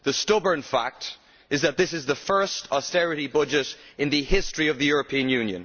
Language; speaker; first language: English; native; English